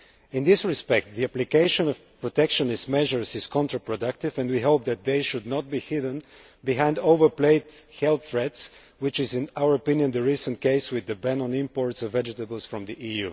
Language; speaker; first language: English; non-native, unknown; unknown